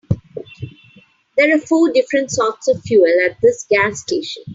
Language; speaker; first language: English; non-native, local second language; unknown